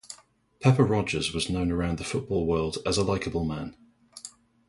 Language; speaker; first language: English; native; English